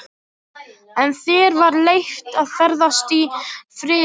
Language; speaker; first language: Icelandic; non-native, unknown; Polish